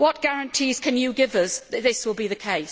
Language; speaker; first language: English; native; English